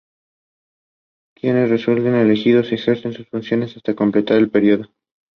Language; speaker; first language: English; non-native, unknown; Spanish